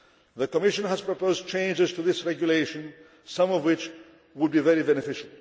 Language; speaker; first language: English; non-native, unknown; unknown